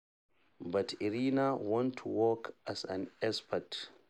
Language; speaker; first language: English; non-native, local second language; Hausa